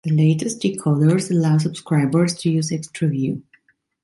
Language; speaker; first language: English; non-native, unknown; Italian